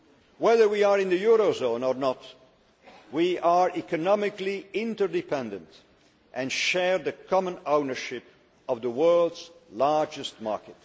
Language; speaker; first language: English; non-native, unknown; Dutch